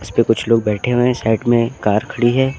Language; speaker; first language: Hindi; native; Hindi